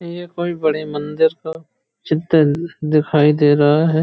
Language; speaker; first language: Hindi; native; Hindi